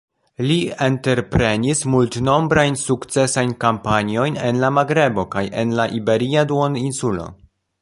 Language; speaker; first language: Esperanto; non-native, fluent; Polish